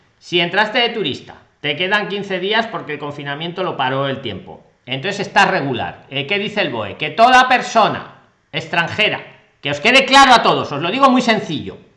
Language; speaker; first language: Spanish; native; Spanish